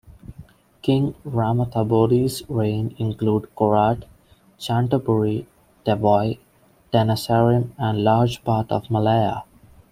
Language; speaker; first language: English; non-native, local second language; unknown